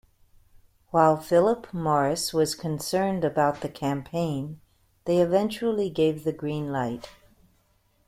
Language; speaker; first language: English; native; English